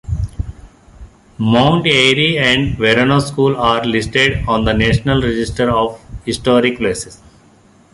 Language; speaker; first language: English; non-native, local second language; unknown